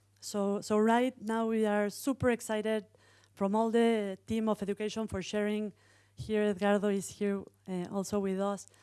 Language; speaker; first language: English; non-native, fluent; Spanish